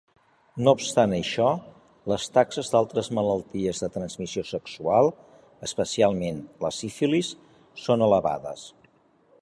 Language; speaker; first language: Catalan; native; Catalan